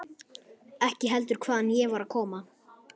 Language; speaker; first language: Icelandic; native; Icelandic